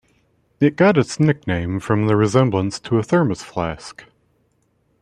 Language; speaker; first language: English; native; English